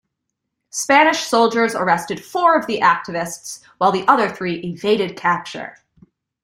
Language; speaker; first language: English; native; English